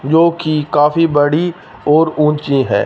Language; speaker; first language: Hindi; non-native, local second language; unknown